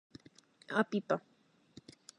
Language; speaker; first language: Galician; non-native, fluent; Spanish